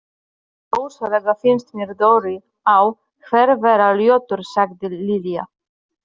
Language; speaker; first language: Icelandic; non-native, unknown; Polish